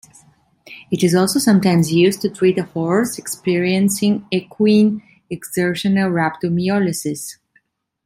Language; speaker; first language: English; non-native, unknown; Italian